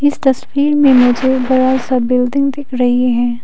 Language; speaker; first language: Hindi; non-native, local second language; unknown